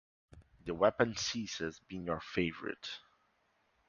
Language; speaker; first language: English; non-native, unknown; Portuguese